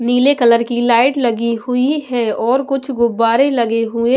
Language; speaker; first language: Hindi; non-native, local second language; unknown